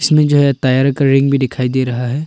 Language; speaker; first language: Hindi; early bilingual, other home language; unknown